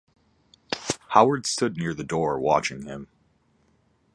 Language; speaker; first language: English; native; English